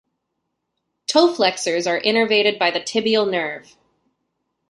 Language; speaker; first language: English; native; English